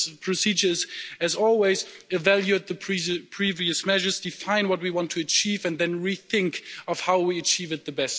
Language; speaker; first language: English; non-native, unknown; German